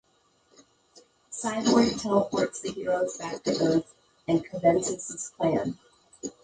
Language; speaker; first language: English; native; English